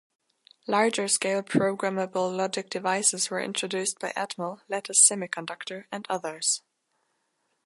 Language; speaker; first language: English; non-native, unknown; German